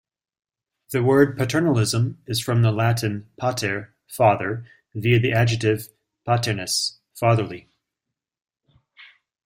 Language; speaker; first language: English; native; English